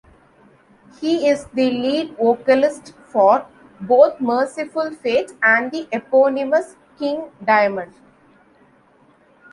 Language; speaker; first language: English; non-native, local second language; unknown